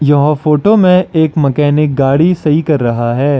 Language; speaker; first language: Hindi; non-native, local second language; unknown